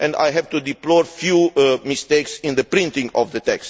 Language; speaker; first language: English; non-native, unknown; Romanian